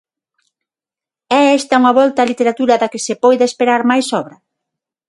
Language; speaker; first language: Galician; non-native, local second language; Spanish